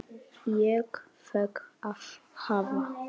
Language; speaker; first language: Icelandic; non-native, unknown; Polish